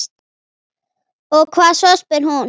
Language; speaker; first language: Icelandic; native; Icelandic